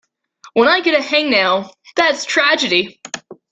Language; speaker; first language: English; native; English